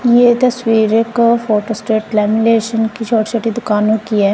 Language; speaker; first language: Hindi; non-native, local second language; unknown